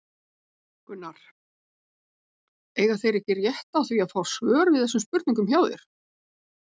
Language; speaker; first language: Icelandic; native; Icelandic